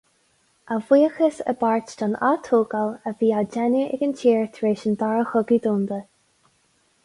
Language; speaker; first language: Irish; non-native, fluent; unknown